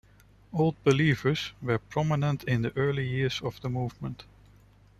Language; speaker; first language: English; non-native, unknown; Dutch